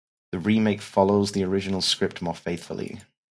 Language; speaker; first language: English; native; English